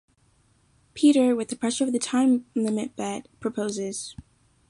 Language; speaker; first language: English; native; English